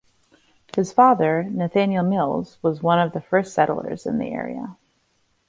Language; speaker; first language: English; native; English